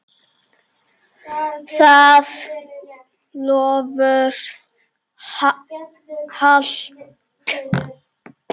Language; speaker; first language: Icelandic; non-native, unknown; Czech